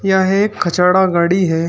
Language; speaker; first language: Hindi; native; Hindi